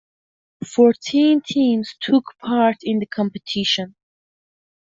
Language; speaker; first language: English; non-native, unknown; Persian